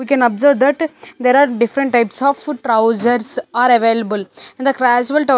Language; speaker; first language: English; non-native, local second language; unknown